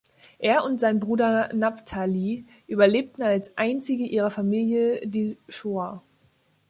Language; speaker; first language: German; native; German